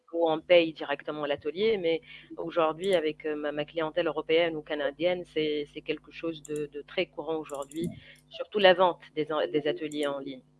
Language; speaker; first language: French; non-native, local second language; Arabic